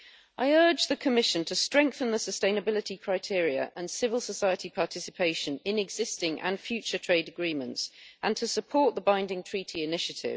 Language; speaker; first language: English; native; English